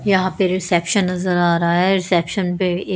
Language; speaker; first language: Hindi; native; Hindi